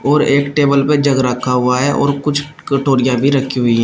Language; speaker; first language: Hindi; native; Hindi